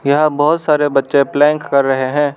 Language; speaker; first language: Hindi; non-native, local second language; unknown